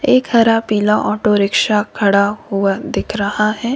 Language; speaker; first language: Hindi; native; Hindi